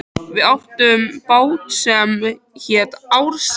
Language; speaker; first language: Icelandic; native; Icelandic